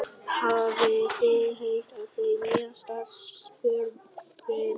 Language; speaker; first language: Icelandic; non-native, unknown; Vietnamese